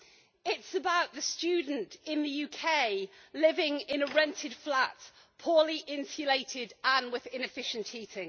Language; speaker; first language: English; native; English